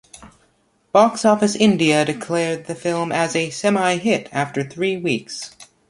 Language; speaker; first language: English; native; English